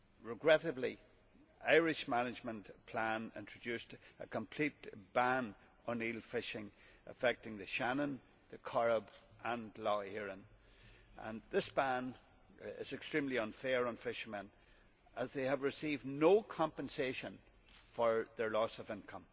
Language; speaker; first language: English; native; English